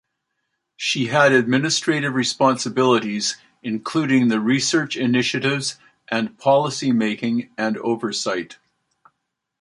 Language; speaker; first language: English; native; English